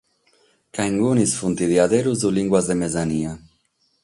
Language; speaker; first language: Sardinian; non-native, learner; Catalan